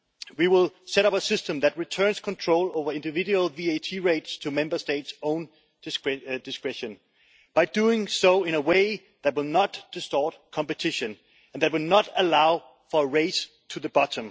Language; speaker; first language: English; non-native, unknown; Danish